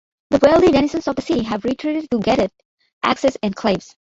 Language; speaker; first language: English; non-native, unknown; Bangla